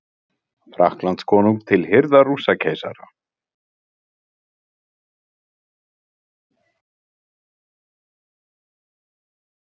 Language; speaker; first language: Icelandic; native; Icelandic